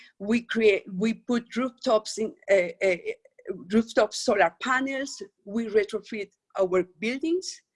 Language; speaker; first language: English; non-native, fluent; Spanish